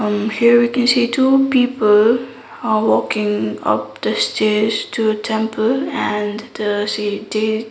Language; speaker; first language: English; non-native, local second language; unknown